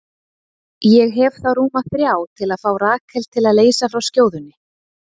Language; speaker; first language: Icelandic; native; Icelandic